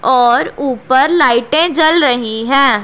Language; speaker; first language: Hindi; non-native, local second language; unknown